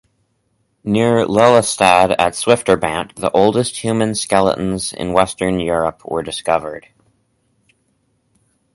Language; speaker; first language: English; native; English